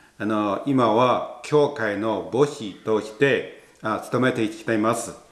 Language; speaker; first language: Japanese; non-native, fluent; Chinese